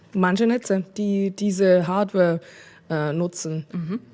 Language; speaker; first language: German; non-native, learner; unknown